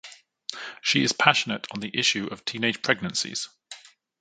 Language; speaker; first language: English; native; English